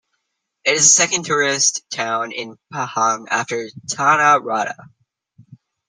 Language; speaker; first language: English; native; English